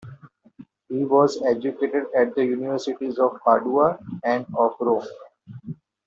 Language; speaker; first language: English; non-native, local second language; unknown